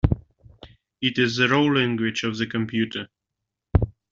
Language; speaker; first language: English; native; English